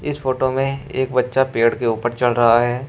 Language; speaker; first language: Hindi; native; Hindi